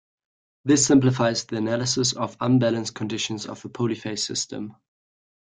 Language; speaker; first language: English; non-native, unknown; German